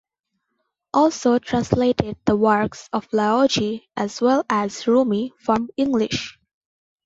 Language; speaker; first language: English; non-native, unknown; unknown